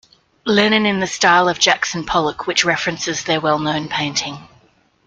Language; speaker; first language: English; native; English